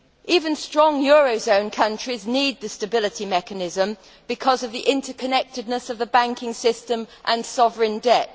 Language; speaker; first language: English; native; English